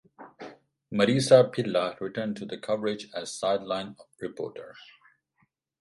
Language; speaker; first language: English; non-native, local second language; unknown